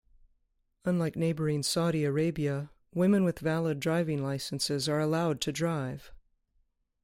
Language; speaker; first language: English; native; English